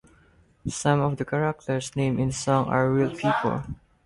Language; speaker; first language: English; non-native, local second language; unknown